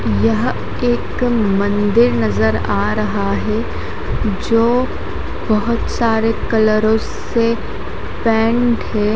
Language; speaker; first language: Hindi; native; Hindi